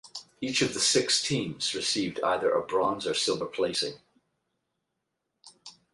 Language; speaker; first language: English; native; English